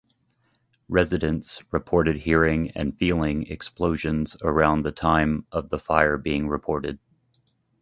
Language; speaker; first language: English; native; English